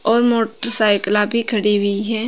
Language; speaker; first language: Hindi; native; Hindi